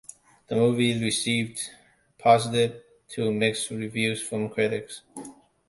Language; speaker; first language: English; non-native, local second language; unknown